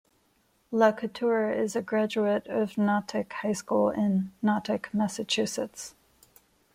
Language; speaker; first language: English; non-native, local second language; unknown